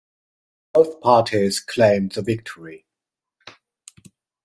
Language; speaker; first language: English; non-native, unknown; Chinese